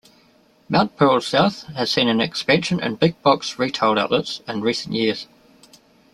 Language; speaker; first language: English; native; English